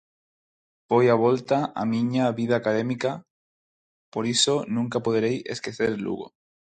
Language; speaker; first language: Galician; non-native, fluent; Spanish